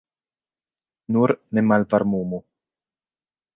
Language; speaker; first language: Esperanto; non-native, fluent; Italian